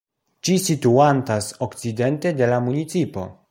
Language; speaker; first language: Esperanto; non-native, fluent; Polish